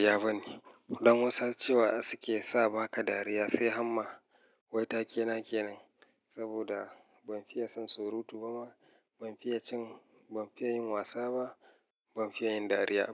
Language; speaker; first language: Hausa; native; Hausa